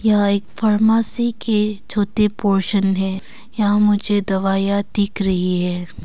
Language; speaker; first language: Hindi; non-native, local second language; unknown